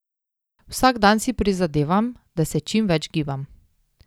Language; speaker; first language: Slovenian; native; Slovenian